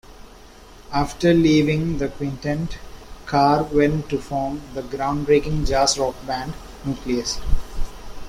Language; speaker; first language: English; non-native, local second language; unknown